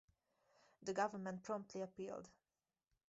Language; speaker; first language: English; native; English